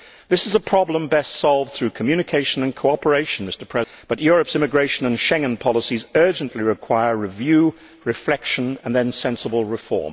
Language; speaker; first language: English; native; English